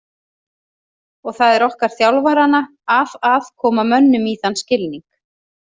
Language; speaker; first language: Icelandic; native; Icelandic